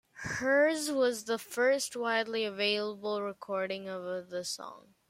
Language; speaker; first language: English; native; English